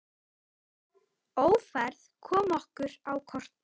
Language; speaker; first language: Icelandic; native; Icelandic